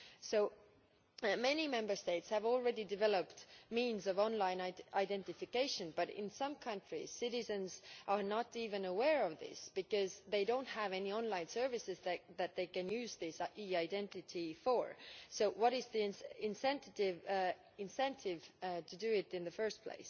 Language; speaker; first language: English; non-native, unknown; Estonian